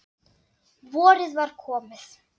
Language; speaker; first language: Icelandic; non-native, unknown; Dutch